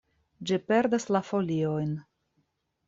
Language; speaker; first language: Esperanto; non-native, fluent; Russian